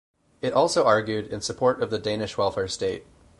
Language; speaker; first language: English; native; English